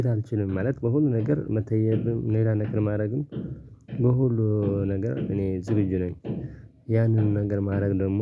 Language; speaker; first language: Amharic; non-native, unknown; Tigrinya